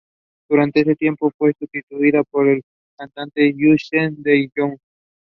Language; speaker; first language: English; non-native, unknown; Spanish